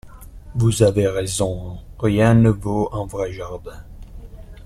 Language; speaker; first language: French; non-native, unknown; Italian